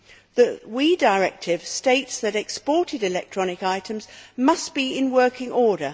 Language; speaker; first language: English; native; English